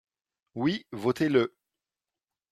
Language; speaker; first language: French; non-native, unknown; Dutch